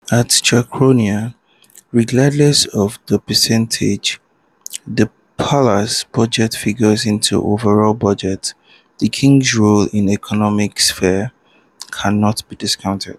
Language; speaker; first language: English; non-native, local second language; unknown